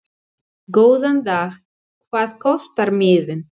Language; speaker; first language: Icelandic; non-native, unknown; Spanish